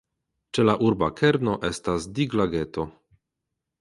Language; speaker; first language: Esperanto; non-native, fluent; Polish